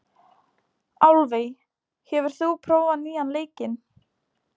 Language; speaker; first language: Icelandic; non-native, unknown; Polish